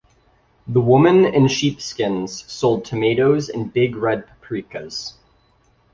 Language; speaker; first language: English; native; English